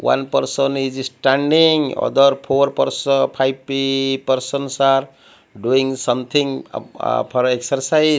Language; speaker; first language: English; non-native, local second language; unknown